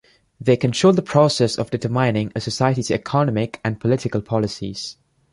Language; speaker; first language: English; non-native, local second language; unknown